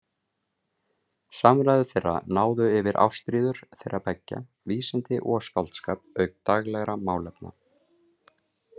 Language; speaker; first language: Icelandic; native; Icelandic